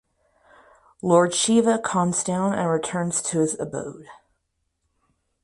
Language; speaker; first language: English; native; English